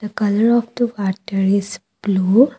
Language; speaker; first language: English; non-native, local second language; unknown